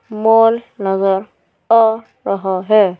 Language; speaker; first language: Hindi; native; Hindi